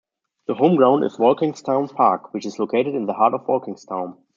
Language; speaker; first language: English; non-native, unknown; German